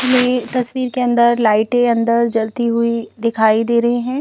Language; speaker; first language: Hindi; native; Hindi